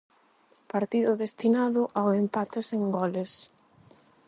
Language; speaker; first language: Galician; non-native, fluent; Spanish